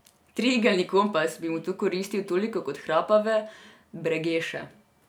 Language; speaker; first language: Slovenian; non-native, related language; Serbian